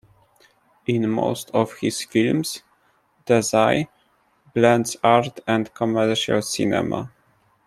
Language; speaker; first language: English; non-native, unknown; Polish